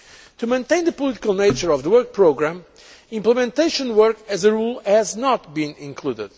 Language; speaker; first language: English; non-native, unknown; Portuguese